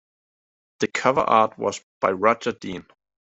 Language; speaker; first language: English; native; English